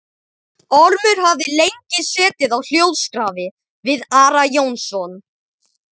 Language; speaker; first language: Icelandic; native; Icelandic